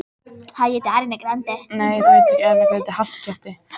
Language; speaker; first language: Icelandic; native; Icelandic